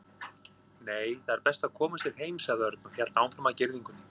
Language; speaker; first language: Icelandic; native; Icelandic